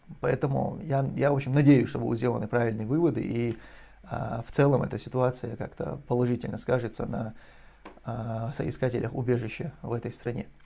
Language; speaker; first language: Russian; non-native, local second language; Chechen